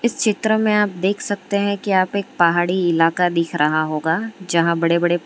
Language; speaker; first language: Hindi; non-native, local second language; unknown